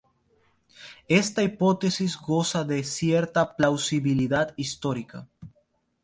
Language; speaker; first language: Spanish; native; Spanish